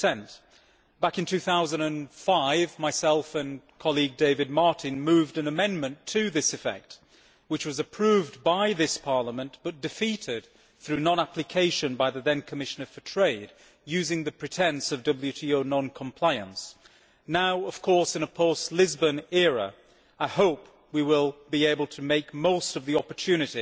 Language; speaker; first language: English; native; English